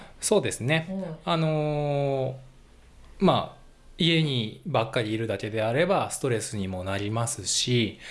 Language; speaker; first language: Japanese; native; Japanese